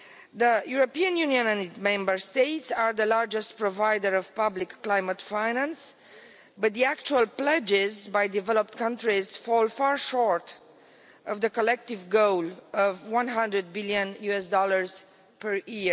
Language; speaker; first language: English; non-native, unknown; Romanian